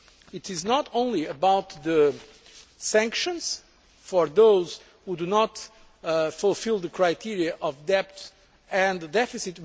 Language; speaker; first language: English; non-native, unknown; Portuguese